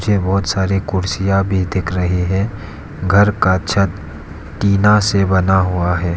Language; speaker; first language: Hindi; non-native, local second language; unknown